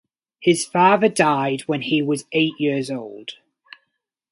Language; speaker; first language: English; native; English